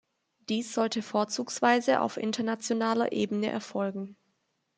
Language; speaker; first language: German; native; German